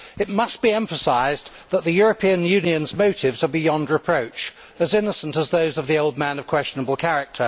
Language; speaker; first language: English; native; English